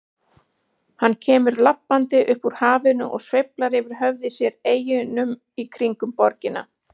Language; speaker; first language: Icelandic; native; Icelandic